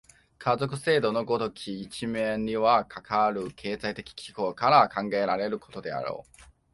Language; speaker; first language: Japanese; non-native, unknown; Chinese